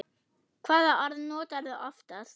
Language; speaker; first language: Icelandic; non-native, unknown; German